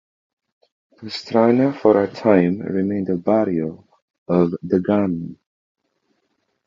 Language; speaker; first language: English; non-native, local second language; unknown